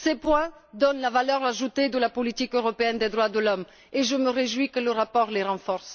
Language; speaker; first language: French; non-native, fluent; Bulgarian